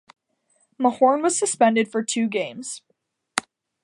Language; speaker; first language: English; native; English